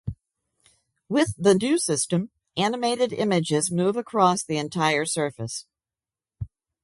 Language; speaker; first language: English; native; English